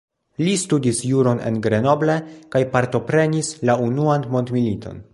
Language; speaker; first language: Esperanto; non-native, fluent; Polish